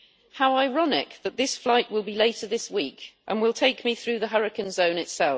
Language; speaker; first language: English; native; English